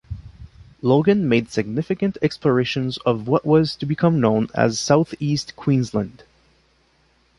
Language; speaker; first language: English; non-native, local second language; French